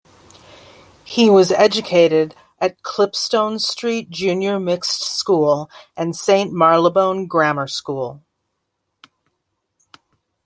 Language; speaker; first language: English; native; English